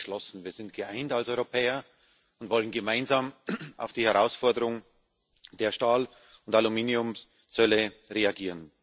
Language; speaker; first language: German; native; German